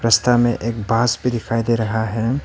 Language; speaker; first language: Hindi; non-native, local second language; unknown